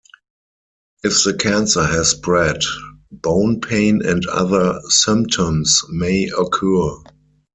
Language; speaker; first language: English; non-native, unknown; German